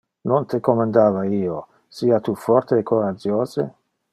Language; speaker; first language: Interlingua; non-native, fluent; Dutch